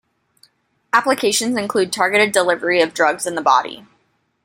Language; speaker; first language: English; native; English